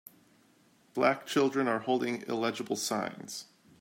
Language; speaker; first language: English; native; English